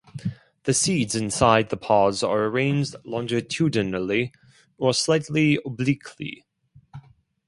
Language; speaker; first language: English; non-native, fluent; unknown